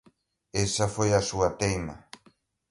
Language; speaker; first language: Galician; native; Galician